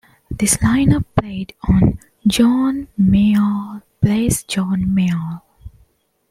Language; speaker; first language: English; non-native, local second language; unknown